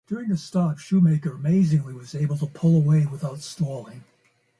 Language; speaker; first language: English; native; English